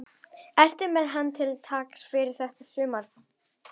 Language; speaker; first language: Icelandic; native; Icelandic